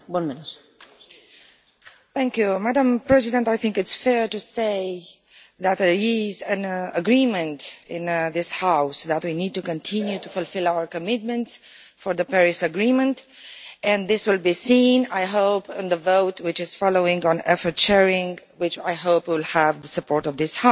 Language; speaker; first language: English; non-native, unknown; Romanian